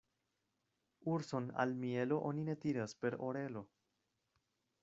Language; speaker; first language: Esperanto; non-native, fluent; Spanish